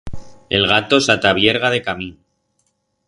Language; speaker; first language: Aragonese; non-native, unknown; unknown